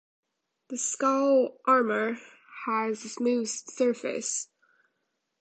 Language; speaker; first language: English; non-native, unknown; Chinese